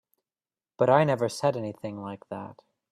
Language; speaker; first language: English; native; English